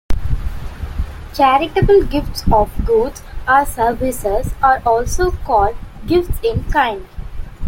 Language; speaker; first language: English; non-native, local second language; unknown